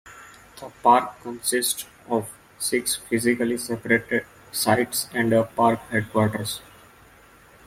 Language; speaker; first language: English; non-native, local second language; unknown